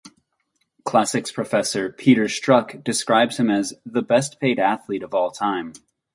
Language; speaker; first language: English; native; English